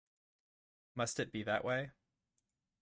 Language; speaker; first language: English; native; English